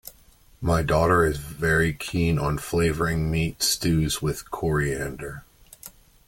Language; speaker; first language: English; native; English